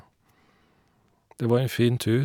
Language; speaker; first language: Norwegian; non-native, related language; Faroese